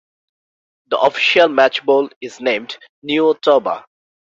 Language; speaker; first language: English; non-native, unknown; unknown